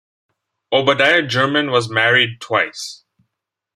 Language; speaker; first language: English; non-native, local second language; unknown